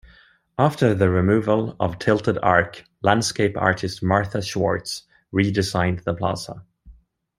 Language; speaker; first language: English; non-native, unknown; Swedish